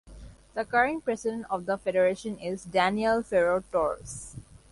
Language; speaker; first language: English; non-native, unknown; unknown